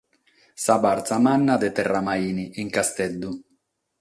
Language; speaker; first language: Sardinian; non-native, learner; Catalan